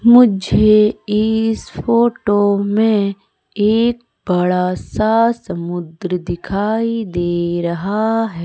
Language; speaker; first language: Hindi; native; Hindi